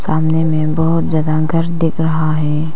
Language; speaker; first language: Hindi; non-native, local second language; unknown